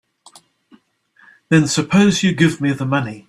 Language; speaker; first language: English; native; English